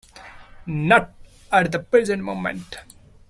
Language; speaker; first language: English; non-native, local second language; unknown